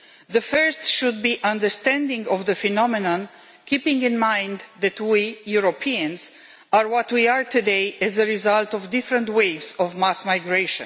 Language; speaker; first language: English; non-native, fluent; Romanian